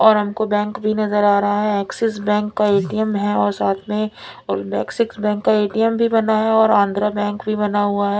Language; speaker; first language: Hindi; non-native, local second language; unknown